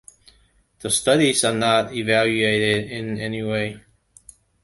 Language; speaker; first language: English; non-native, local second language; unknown